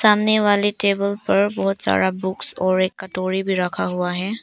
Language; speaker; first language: Hindi; non-native, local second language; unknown